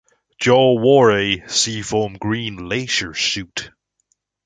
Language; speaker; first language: English; native; English